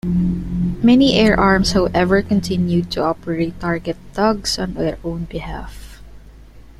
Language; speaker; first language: English; non-native, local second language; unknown